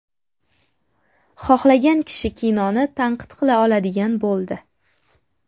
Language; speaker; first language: Uzbek; native; Uzbek